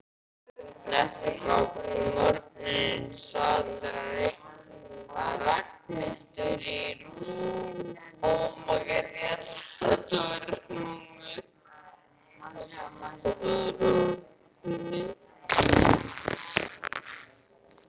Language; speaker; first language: Icelandic; native; Icelandic